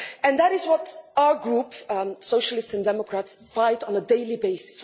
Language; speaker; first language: English; non-native, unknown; Dutch